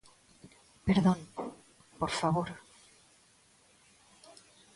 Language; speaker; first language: Galician; non-native, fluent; Spanish